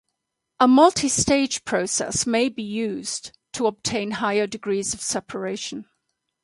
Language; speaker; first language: English; native; English